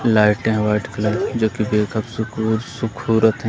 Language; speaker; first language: Hindi; native; Hindi